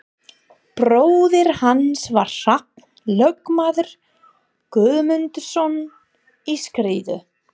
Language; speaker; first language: Icelandic; non-native, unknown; English